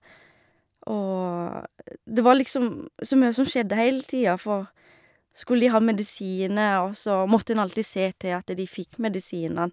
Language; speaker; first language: Norwegian; native; Norwegian